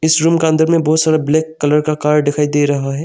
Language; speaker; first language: Hindi; non-native, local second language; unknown